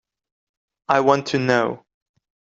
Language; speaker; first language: English; non-native, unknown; Dutch